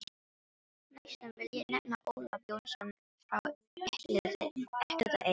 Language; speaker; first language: Icelandic; non-native, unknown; Filipino